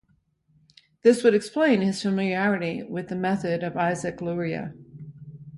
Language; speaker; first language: English; native; English